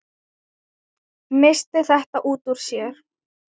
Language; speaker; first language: Icelandic; non-native, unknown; Thai